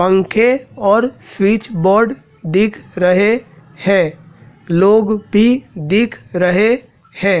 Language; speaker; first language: Hindi; native; Hindi